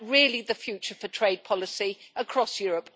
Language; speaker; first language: English; native; English